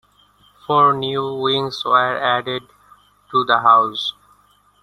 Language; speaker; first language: English; non-native, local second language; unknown